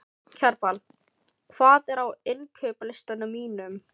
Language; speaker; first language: Icelandic; non-native, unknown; Filipino